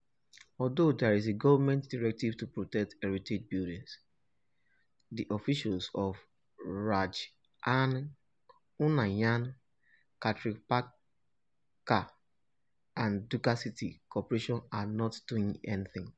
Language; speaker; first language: English; non-native, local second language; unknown